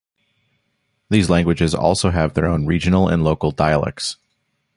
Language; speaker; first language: English; native; English